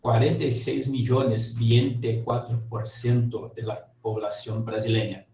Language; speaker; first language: Spanish; non-native, related language; Portuguese